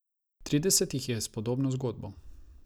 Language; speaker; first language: Slovenian; non-native, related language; Croatian